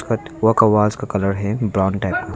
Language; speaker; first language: Hindi; non-native, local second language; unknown